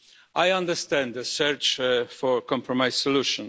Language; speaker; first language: English; non-native, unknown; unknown